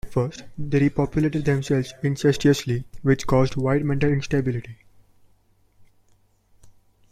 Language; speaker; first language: English; non-native, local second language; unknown